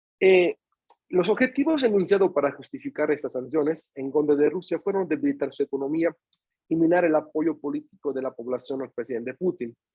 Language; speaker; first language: Spanish; non-native, fluent; Italian